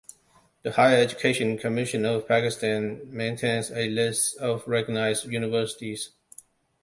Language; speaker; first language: English; non-native, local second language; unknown